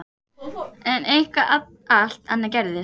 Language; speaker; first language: Icelandic; native; Icelandic